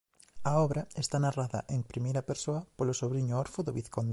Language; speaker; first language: Galician; native; Galician